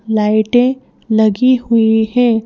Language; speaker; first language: Hindi; native; Hindi